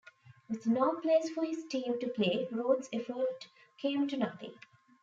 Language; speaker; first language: English; non-native, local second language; Tamil